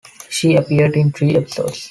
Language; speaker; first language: English; non-native, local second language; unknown